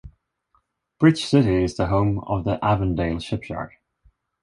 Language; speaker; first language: English; non-native, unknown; Swedish